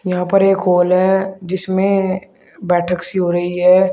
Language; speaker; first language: Hindi; native; Hindi